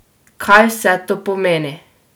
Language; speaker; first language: Slovenian; native; Slovenian